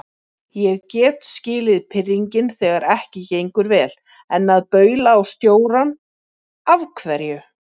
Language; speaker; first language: Icelandic; native; Icelandic